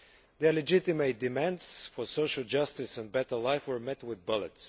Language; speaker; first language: English; non-native, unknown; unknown